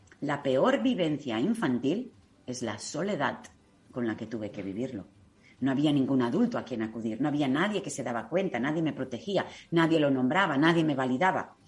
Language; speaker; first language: Spanish; native; Spanish